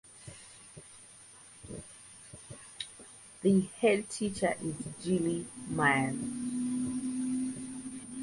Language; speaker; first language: English; native; English